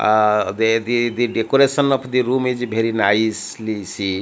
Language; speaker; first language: English; non-native, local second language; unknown